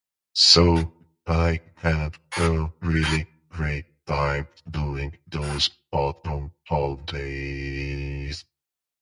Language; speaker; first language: English; non-native, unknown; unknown